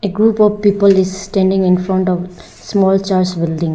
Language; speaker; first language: English; non-native, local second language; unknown